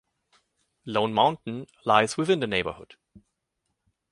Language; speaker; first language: English; native; English